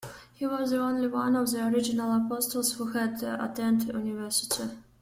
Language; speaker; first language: English; non-native, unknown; Russian